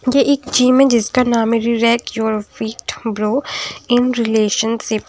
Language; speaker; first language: Hindi; non-native, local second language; Punjabi